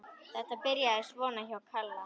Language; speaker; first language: Icelandic; native; Icelandic